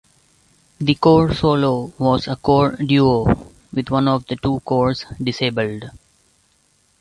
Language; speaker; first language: English; non-native, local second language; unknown